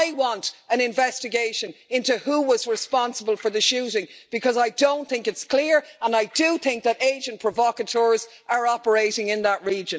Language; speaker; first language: English; native; English